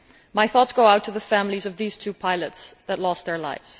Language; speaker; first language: English; non-native, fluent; Dutch